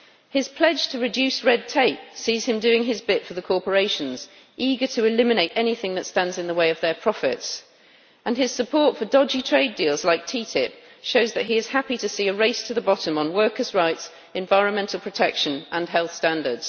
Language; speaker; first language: English; native; English